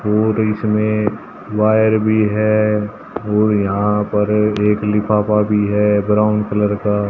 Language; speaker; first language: Hindi; native; Hindi